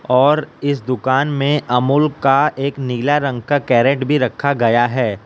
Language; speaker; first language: Hindi; non-native, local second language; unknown